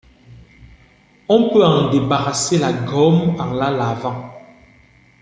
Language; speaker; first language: French; non-native, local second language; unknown